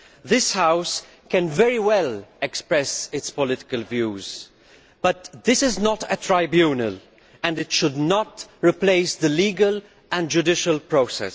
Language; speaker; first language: English; non-native, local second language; Maltese